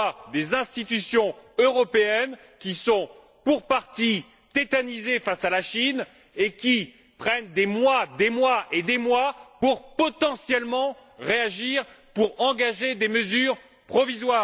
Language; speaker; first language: French; native; French